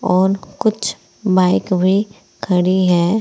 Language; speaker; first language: Hindi; native; Hindi